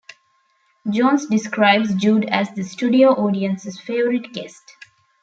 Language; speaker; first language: English; non-native, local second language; Tamil